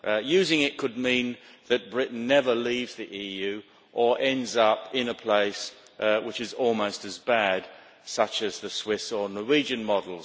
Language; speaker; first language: English; native; English